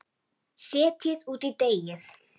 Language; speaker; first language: Icelandic; native; Icelandic